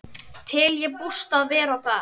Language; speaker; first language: Icelandic; native; Icelandic